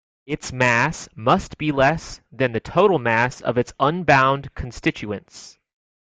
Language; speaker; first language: English; native; English